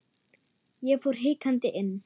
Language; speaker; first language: Icelandic; non-native, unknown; German